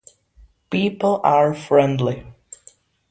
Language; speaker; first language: English; non-native, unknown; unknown